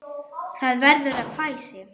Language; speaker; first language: Icelandic; non-native, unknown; German